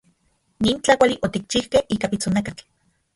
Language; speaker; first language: Central Puebla Nahuatl; non-native, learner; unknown